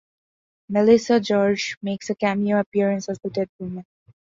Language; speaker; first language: English; non-native, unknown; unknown